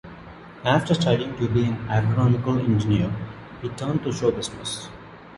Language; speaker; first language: English; non-native, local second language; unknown